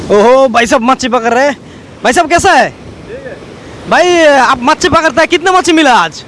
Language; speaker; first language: Hindi; non-native, related language; Bangla